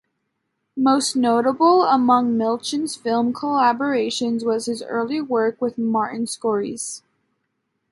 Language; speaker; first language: English; native; English